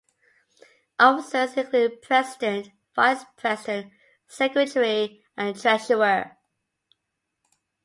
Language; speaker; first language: English; native; English